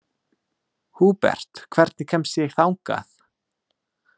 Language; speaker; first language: Icelandic; non-native, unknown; English